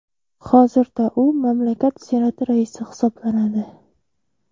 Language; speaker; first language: Uzbek; native; Uzbek